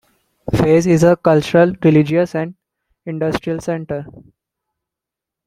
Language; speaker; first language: English; non-native, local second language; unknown